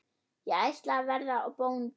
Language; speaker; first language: Icelandic; non-native, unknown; German